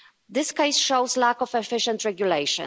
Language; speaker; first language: English; non-native, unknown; Polish